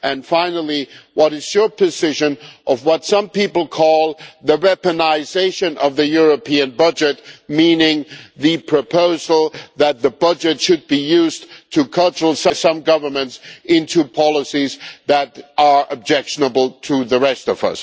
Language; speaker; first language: English; non-native, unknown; German